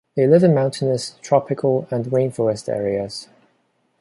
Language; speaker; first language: English; non-native, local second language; Cantonese